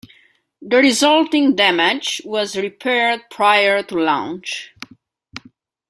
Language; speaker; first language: English; non-native, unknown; Catalan